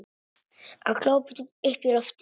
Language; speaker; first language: Icelandic; non-native, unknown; Italian